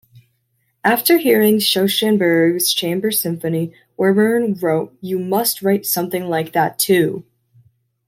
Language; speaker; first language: English; native; English